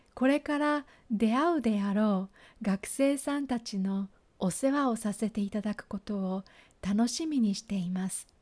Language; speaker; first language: Japanese; native; Japanese